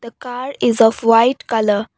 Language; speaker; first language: English; non-native, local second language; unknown